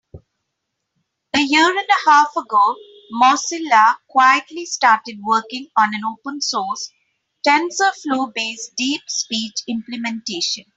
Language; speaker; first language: English; non-native, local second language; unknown